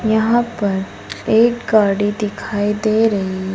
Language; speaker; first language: Hindi; native; Hindi